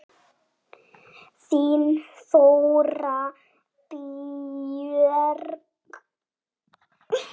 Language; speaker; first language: Icelandic; native; Icelandic